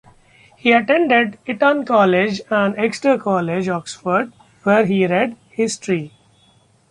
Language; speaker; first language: English; non-native, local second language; Marathi